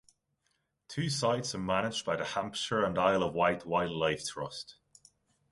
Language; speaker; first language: English; non-native, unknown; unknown